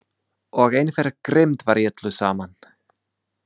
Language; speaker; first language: Icelandic; non-native, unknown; English